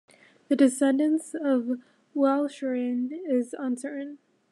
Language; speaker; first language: English; native; English